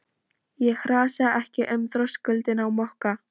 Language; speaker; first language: Icelandic; non-native, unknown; Polish